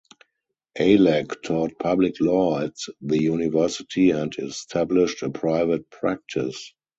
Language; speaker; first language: English; non-native, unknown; German